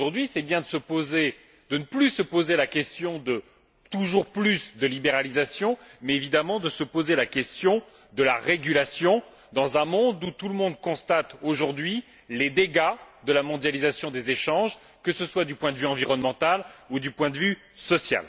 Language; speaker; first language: French; native; French